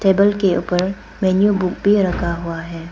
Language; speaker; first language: Hindi; non-native, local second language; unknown